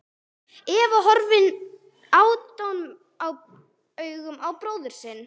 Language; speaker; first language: Icelandic; non-native, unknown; English